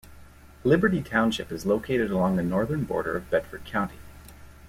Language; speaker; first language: English; native; English